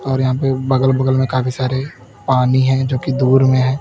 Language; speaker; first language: Hindi; native; Hindi